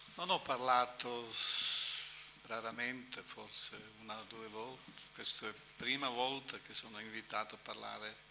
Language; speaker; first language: Italian; non-native, fluent; Bosnian